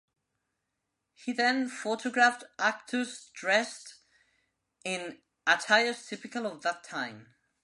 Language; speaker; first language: English; non-native, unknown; Spanish